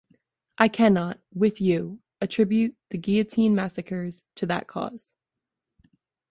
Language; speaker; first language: English; native; English